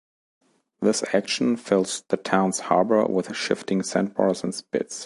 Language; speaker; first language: English; non-native, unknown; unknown